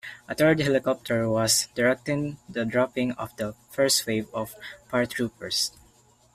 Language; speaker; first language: English; non-native, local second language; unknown